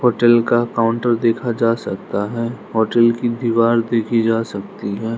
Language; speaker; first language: Hindi; non-native, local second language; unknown